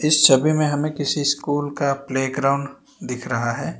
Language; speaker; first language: Hindi; non-native, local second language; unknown